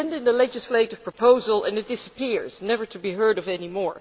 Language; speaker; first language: English; non-native, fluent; Dutch